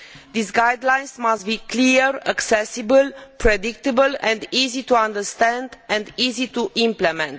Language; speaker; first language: English; non-native, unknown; Romanian